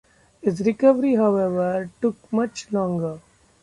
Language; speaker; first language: English; non-native, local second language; Marathi